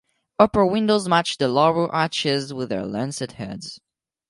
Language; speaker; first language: English; non-native, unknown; French